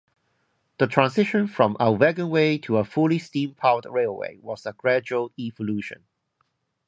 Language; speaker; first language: English; non-native, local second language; Cantonese